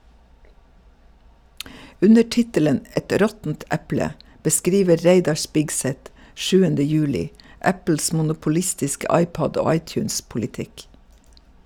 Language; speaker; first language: Norwegian; native; Norwegian